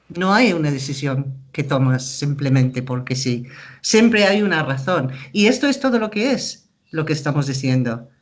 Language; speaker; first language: Spanish; non-native, fluent; English